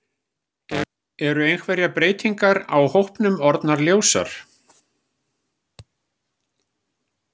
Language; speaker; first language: Icelandic; native; Icelandic